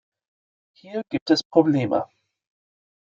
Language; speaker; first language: German; non-native, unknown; English